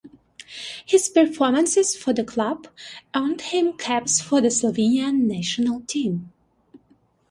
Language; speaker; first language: English; non-native, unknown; Russian